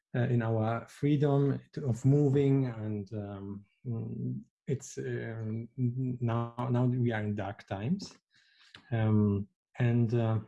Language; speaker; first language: English; non-native, fluent; Italian